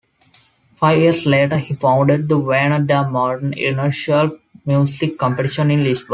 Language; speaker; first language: English; non-native, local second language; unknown